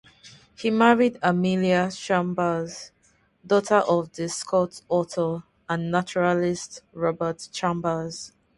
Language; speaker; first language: English; non-native, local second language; Yoruba